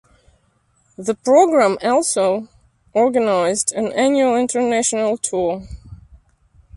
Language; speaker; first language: English; native; English